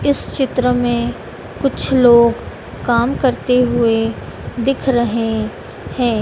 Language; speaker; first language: Hindi; native; Hindi